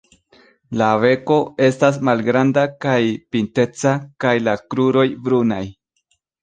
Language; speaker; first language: Esperanto; non-native, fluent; Spanish